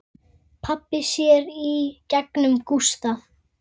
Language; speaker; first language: Icelandic; native; Icelandic